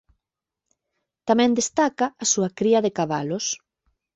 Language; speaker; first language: Galician; native; Galician